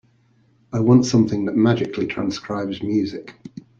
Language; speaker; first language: English; native; English